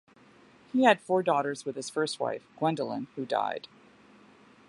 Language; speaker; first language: English; native; English